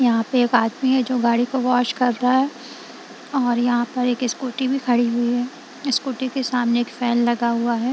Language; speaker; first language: Hindi; non-native, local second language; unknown